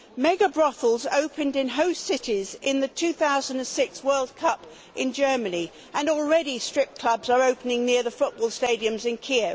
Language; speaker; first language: English; native; English